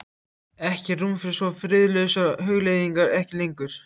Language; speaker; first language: Icelandic; native; Icelandic